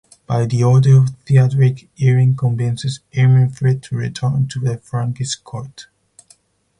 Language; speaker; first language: English; non-native, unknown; Spanish